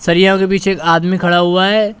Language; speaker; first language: Hindi; native; Hindi